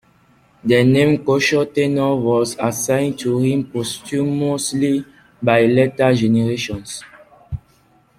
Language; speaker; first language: English; non-native, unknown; French